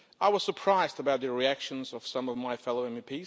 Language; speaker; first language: English; non-native, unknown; Lithuanian